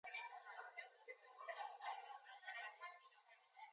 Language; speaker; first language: English; native; English